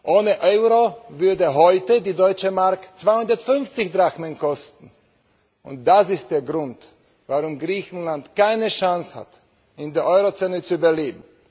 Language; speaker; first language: German; non-native, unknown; Slovak